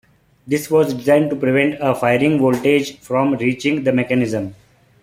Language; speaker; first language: English; non-native, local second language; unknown